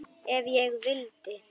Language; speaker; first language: Icelandic; native; Icelandic